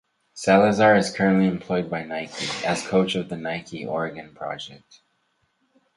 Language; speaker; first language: English; native; English